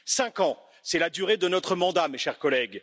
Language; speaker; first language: French; native; French